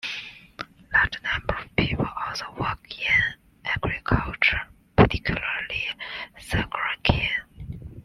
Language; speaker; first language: English; non-native, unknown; Chinese